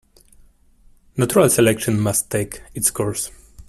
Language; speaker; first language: English; non-native, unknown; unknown